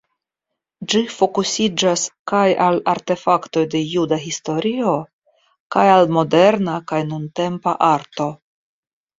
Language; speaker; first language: Esperanto; non-native, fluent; Russian